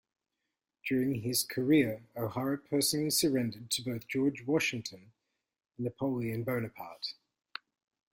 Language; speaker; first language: English; native; English